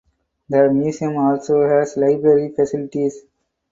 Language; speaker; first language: English; non-native, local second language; Tamil